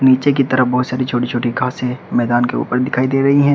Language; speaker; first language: Hindi; native; Hindi